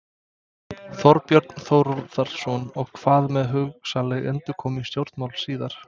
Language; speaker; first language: Icelandic; non-native, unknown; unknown